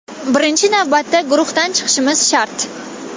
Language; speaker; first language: Uzbek; non-native, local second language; Kazakh